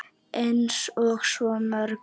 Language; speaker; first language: Icelandic; native; Icelandic